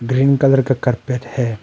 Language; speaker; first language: Hindi; non-native, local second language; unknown